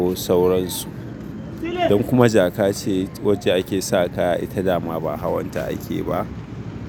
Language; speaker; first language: Hausa; native; Hausa